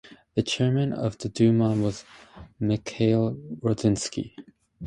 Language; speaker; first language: English; native; English